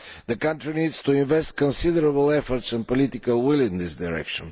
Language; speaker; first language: English; non-native, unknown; Bulgarian